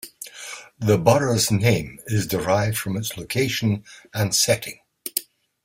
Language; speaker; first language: English; native; English